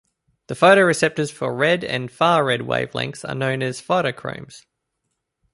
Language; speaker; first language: English; native; English